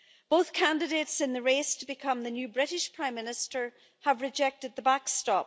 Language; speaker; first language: English; native; English